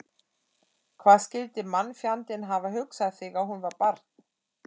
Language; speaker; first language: Icelandic; non-native, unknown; German